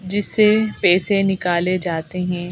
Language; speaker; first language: Hindi; native; Hindi